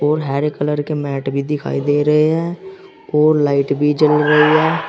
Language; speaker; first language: Hindi; native; Hindi